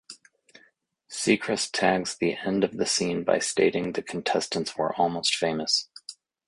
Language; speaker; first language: English; native; English